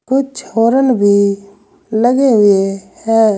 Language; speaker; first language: Hindi; native; Hindi